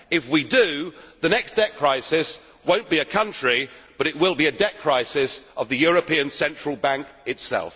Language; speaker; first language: English; native; English